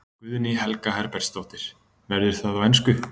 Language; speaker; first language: Icelandic; native; Icelandic